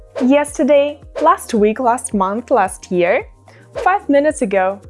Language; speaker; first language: English; non-native, fluent; Russian